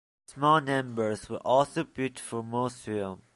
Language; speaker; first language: English; non-native, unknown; Chinese